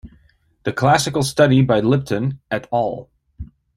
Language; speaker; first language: English; native; English